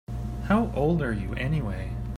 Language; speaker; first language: English; native; English